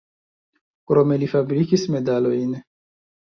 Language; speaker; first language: Esperanto; non-native, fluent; Chinese